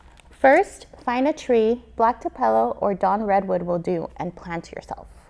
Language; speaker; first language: English; native; English